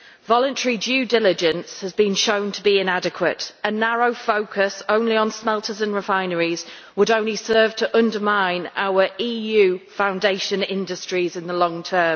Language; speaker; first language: English; native; English